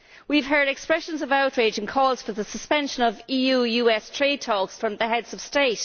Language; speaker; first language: English; native; English